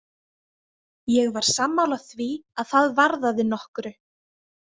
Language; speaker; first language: Icelandic; native; Icelandic